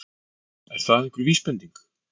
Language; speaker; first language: Icelandic; native; Icelandic